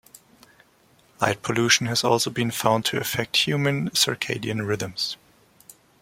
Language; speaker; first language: English; non-native, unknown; German